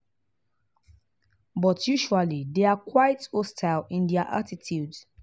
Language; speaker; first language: English; non-native, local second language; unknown